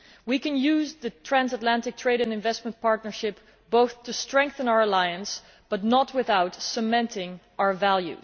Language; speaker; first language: English; non-native, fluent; Dutch